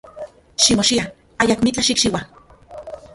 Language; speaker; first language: Central Puebla Nahuatl; non-native, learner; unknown